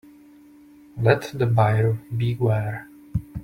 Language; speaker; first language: English; non-native, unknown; Czech